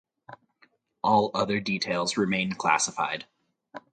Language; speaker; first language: English; native; English